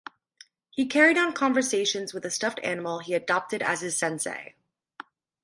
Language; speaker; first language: English; native; English